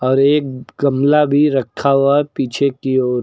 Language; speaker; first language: Hindi; native; Hindi